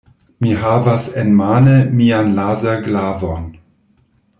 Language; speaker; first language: Esperanto; non-native, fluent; German